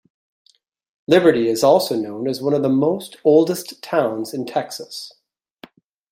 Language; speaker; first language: English; native; English